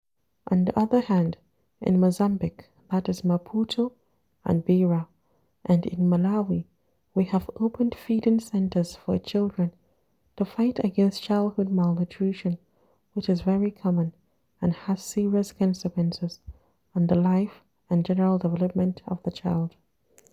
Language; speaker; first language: English; non-native, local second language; Hausa